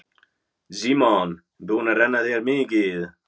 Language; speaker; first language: Icelandic; native; Icelandic